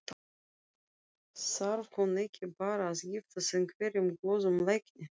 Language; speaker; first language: Icelandic; non-native, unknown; Russian